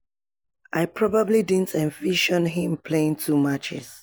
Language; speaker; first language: English; non-native, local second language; Yoruba